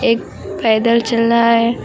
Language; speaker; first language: Hindi; native; Hindi